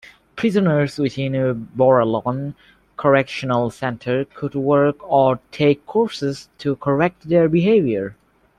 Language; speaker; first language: English; native; English